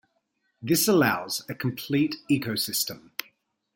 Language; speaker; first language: English; native; English